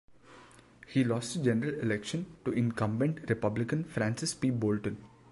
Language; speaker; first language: English; non-native, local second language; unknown